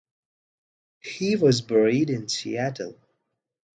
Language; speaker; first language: English; non-native, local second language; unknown